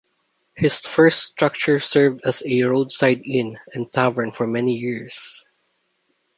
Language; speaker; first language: English; non-native, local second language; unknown